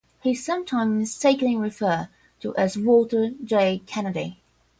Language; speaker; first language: English; non-native, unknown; Portuguese